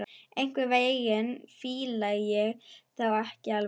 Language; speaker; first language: Icelandic; non-native, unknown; German